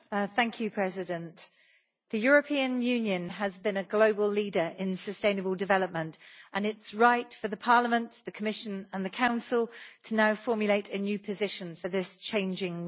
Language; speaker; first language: English; native; English